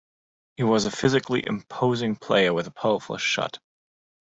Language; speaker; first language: English; non-native, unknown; German